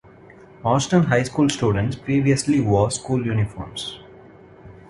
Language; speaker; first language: English; non-native, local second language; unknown